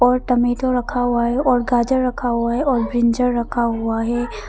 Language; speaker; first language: Hindi; early bilingual, other home language; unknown